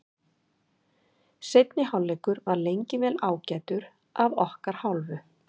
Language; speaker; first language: Icelandic; native; Icelandic